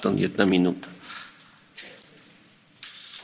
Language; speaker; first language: English; native; English